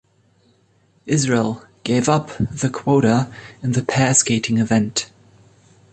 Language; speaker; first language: English; non-native, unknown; German